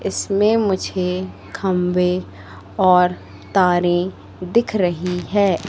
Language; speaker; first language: Hindi; native; Hindi